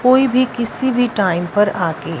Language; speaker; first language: Hindi; non-native, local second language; Punjabi